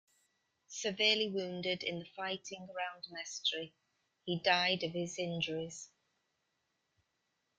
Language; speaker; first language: English; native; English